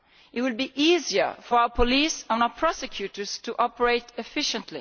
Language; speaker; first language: English; non-native, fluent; Italian